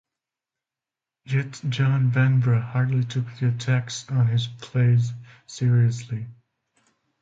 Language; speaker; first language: English; non-native, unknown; Finnish